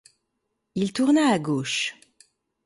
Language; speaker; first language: French; native; French